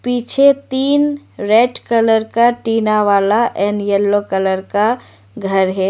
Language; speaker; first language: Hindi; non-native, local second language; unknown